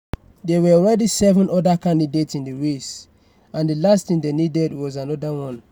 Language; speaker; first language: English; non-native, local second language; Yoruba